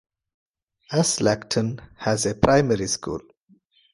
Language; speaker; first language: English; non-native, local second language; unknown